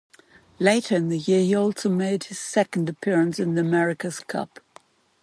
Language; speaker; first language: English; non-native, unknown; German